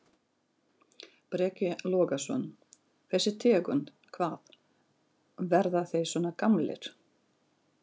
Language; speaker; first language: Icelandic; non-native, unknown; Russian